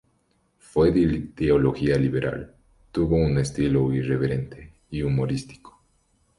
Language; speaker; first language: Spanish; native; Spanish